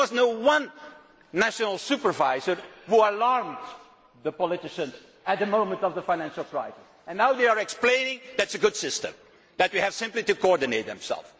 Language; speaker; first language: English; non-native, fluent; Dutch